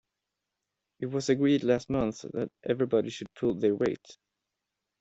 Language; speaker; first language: English; non-native, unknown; Swedish